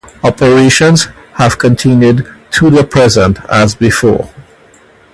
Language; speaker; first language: English; native; English